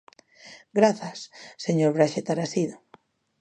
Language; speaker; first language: Galician; native; Galician